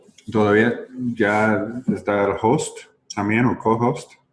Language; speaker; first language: Spanish; non-native, learner; English